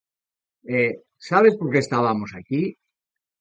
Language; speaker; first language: Galician; native; Galician